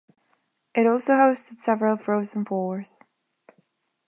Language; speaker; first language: English; non-native, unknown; Spanish